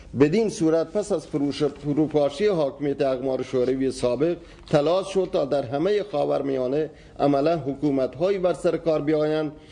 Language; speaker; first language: Persian; non-native, local second language; Baluchi